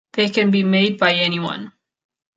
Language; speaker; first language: English; non-native, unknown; Catalan